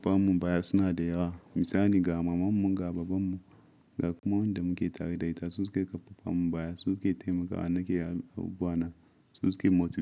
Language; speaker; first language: Hausa; non-native, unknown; Yoruba